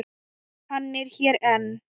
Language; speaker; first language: Icelandic; non-native, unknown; Thai